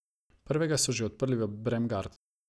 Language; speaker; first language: Slovenian; non-native, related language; Croatian